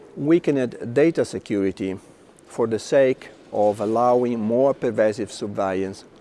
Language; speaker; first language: English; non-native, fluent; Italian